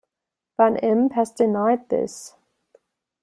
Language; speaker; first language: English; non-native, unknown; German